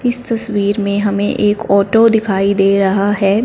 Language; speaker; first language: Hindi; non-native, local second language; Punjabi